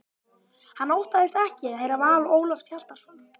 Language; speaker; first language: Icelandic; native; Icelandic